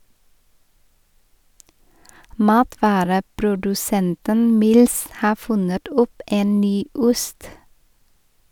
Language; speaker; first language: Norwegian; non-native, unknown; Vietnamese